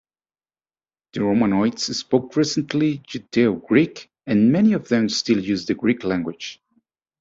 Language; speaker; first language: English; native; English